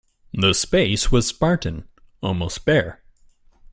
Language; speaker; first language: English; native; English